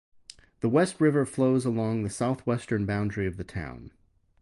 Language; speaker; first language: English; native; English